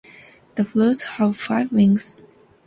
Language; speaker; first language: English; non-native, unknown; Japanese